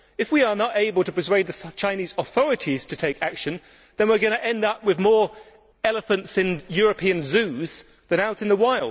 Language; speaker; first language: English; native; English